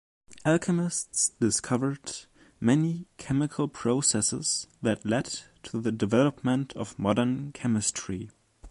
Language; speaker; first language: English; non-native, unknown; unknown